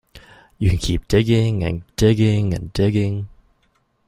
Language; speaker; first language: English; native; English